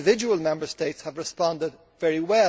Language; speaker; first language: English; native; English